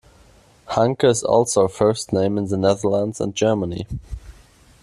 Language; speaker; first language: English; non-native, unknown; German